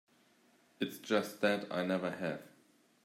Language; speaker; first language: English; native; English